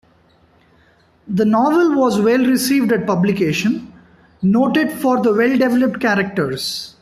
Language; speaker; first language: English; non-native, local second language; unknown